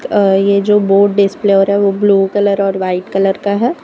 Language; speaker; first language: Hindi; non-native, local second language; Gujarati